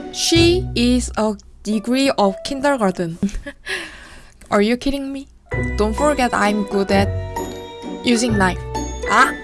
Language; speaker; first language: English; non-native, learner; Korean